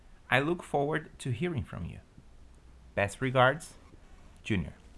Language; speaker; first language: English; non-native, fluent; Portuguese